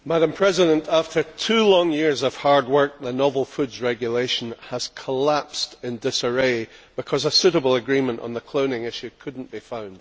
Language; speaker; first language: English; native; English